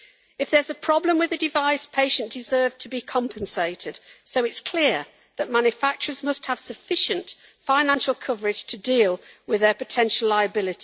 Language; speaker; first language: English; native; English